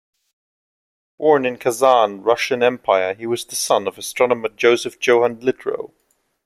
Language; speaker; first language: English; non-native, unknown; German